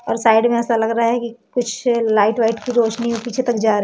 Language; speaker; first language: Hindi; native; Hindi